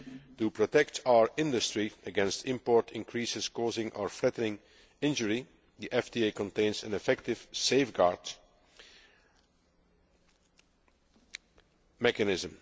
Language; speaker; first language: English; non-native, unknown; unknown